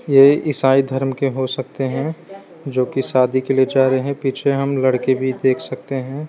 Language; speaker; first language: Hindi; non-native, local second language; Gujarati